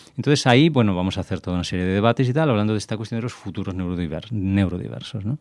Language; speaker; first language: Spanish; native; Spanish